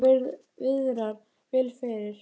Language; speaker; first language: Icelandic; native; Icelandic